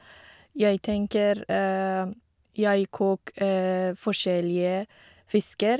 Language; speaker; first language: Norwegian; non-native, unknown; Persian